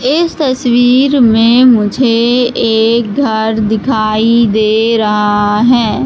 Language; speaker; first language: Hindi; native; Hindi